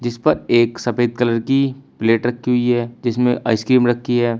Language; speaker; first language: Hindi; native; Hindi